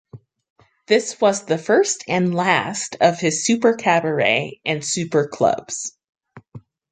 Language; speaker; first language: English; native; English